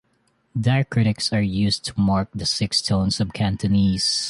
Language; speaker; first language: English; non-native, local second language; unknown